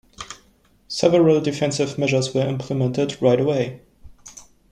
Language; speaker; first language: English; non-native, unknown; German